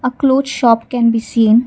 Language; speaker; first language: English; non-native, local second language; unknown